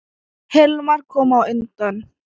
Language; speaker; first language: Icelandic; non-native, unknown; Thai